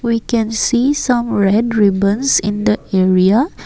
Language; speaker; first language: English; non-native, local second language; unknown